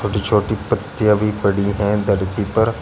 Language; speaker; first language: Hindi; native; Hindi